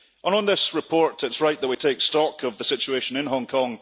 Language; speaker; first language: English; early bilingual, heritage; English